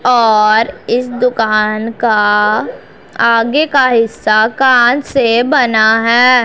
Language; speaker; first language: Hindi; non-native, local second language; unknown